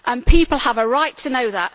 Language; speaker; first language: English; native; English